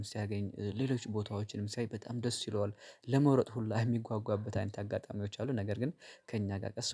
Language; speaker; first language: Amharic; native; Amharic